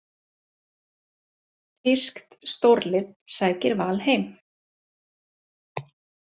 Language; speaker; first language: Icelandic; native; Icelandic